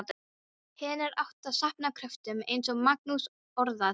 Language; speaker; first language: Icelandic; non-native, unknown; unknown